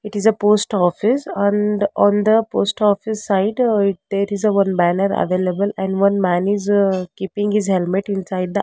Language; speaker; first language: English; non-native, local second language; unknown